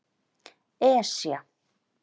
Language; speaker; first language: Icelandic; native; Icelandic